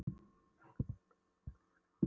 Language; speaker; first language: Icelandic; non-native, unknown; Polish